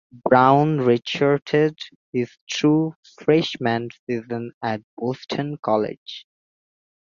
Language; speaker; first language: English; non-native, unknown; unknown